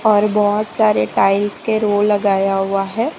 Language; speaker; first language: Hindi; non-native, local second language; Gujarati